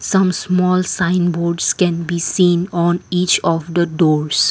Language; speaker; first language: English; non-native, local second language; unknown